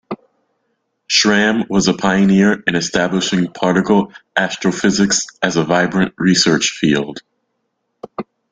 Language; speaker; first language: English; native; English